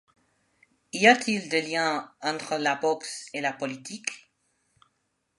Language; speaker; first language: French; non-native, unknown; Spanish